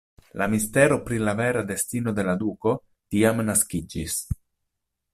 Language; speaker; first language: Esperanto; non-native, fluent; Italian